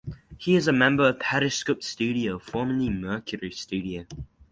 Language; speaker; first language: English; native; English